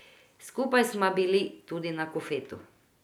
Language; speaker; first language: Slovenian; non-native, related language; Croatian